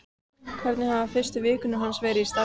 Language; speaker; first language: Icelandic; native; Icelandic